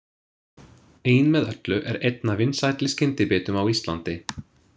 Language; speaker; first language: Icelandic; non-native, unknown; English